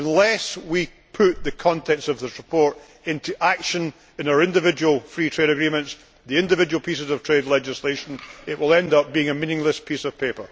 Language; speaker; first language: English; native; English